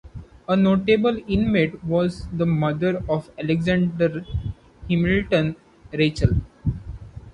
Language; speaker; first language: English; non-native, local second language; Marathi